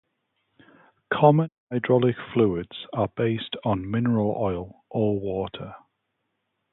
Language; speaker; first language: English; native; English